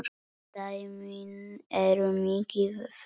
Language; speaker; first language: Icelandic; non-native, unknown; Polish